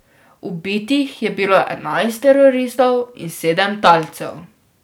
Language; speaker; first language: Slovenian; native; Slovenian